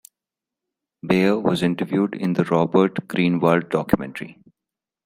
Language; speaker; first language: English; non-native, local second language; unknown